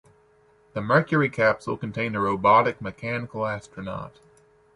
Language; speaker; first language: English; native; English